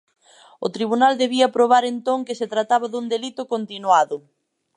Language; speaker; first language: Galician; native; Galician